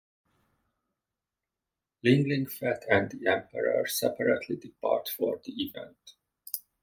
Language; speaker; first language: English; native; English